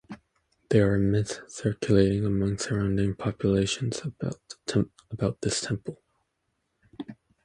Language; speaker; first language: English; native; English